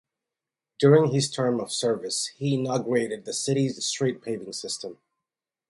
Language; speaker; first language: English; native; English